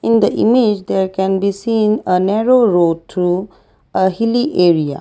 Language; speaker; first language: English; non-native, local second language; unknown